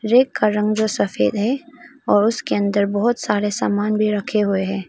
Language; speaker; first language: Hindi; non-native, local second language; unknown